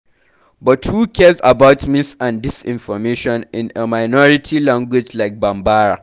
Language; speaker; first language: English; non-native, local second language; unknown